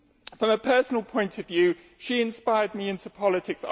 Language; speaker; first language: English; native; English